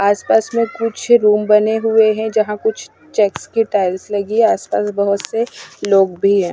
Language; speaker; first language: Hindi; non-native, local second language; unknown